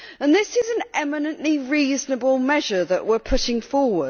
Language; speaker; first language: English; native; English